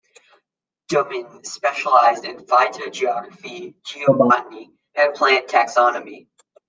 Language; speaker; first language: English; native; English